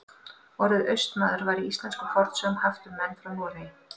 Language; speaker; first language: Icelandic; native; Icelandic